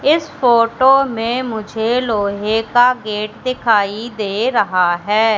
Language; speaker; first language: Hindi; native; Hindi